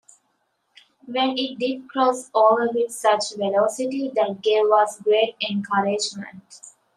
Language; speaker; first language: English; native; English